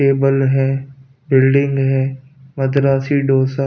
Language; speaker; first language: Hindi; non-native, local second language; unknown